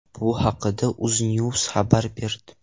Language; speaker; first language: Uzbek; non-native, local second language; Russian